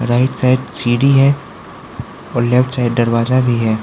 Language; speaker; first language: Hindi; non-native, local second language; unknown